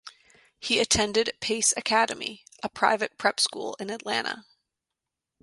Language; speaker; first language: English; native; English